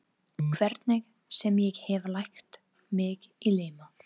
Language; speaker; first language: Icelandic; non-native, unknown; English